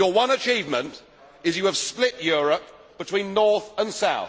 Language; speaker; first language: English; native; English